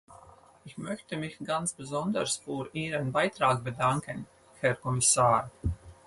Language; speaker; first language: German; non-native, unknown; Latvian